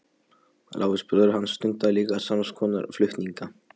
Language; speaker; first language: Icelandic; non-native, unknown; Polish